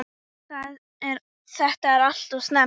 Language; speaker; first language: Icelandic; native; Icelandic